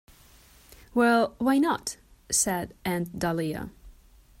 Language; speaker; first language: English; non-native, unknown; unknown